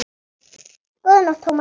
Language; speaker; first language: Icelandic; native; Icelandic